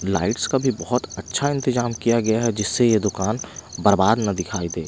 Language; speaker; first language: Hindi; non-native, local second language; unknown